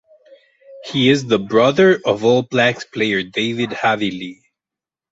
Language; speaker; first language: English; non-native, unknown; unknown